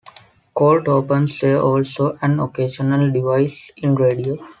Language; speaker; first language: English; non-native, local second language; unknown